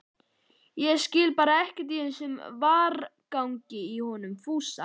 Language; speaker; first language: Icelandic; native; Icelandic